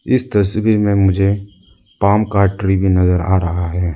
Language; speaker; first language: Hindi; non-native, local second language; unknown